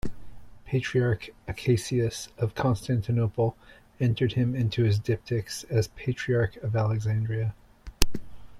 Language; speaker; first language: English; native; English